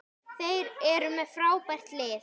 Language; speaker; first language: Icelandic; native; Icelandic